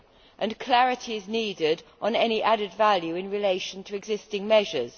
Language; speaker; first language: English; native; English